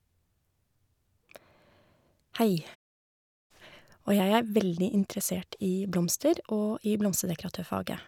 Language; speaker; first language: Norwegian; native; Norwegian